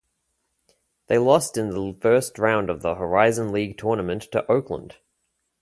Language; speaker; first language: English; native; English